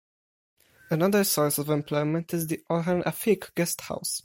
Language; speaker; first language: English; non-native, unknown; Polish